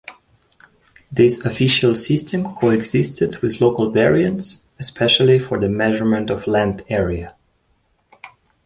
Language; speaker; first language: English; native; English